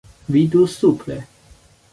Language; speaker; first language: Esperanto; non-native, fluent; Chinese